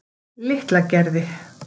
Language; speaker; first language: Icelandic; native; Icelandic